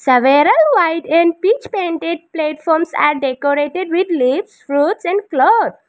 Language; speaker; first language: English; non-native, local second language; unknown